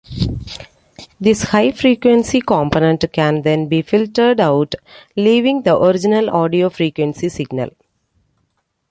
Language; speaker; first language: English; non-native, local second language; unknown